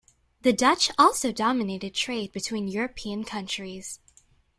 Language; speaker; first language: English; native; English